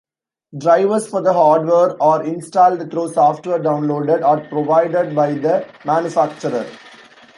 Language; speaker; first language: English; non-native, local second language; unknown